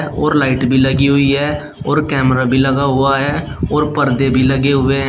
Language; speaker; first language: Hindi; native; Hindi